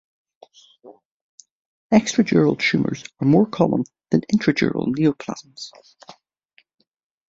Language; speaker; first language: English; native; English